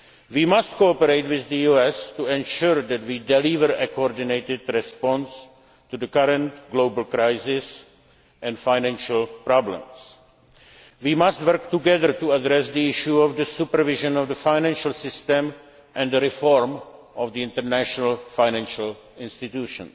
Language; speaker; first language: English; non-native, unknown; Czech